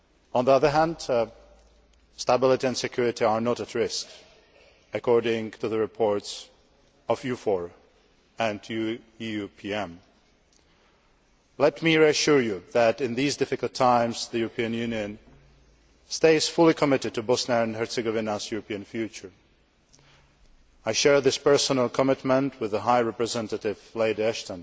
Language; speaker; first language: English; non-native, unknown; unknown